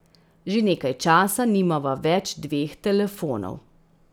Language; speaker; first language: Slovenian; native; Slovenian